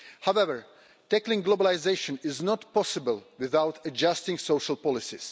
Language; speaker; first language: English; non-native, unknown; Russian